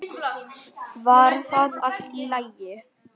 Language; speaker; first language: Icelandic; non-native, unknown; Vietnamese